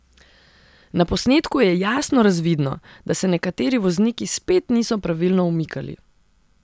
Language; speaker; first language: Slovenian; non-native, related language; Serbian